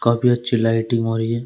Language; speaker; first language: Hindi; native; Hindi